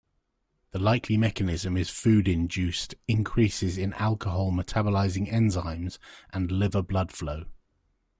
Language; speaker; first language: English; native; English